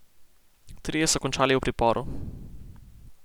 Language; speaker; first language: Slovenian; native; Slovenian